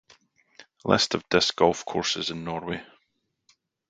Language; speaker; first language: English; native; English